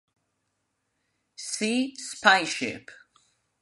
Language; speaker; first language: English; non-native, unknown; Spanish